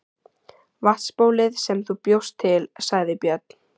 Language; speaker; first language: Icelandic; native; Icelandic